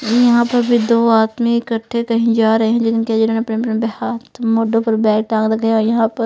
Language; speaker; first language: Hindi; non-native, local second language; Punjabi